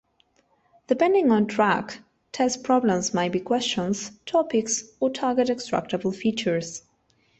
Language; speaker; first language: English; non-native, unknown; Spanish